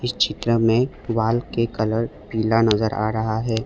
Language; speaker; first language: Hindi; non-native, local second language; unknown